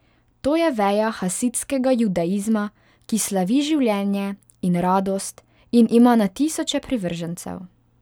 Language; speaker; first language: Slovenian; non-native, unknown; Hungarian